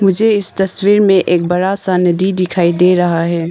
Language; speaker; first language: Hindi; non-native, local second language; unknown